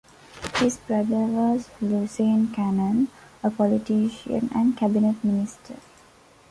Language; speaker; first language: English; non-native, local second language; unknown